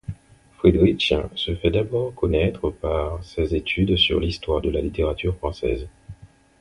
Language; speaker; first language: French; non-native, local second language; Haitian Creole